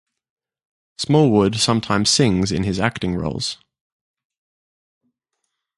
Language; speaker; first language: English; native; English